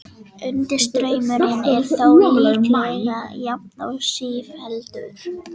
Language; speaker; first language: Icelandic; non-native, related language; Danish